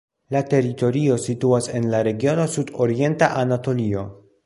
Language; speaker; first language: Esperanto; non-native, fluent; Polish